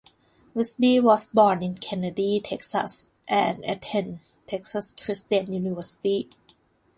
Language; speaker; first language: English; non-native, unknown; Thai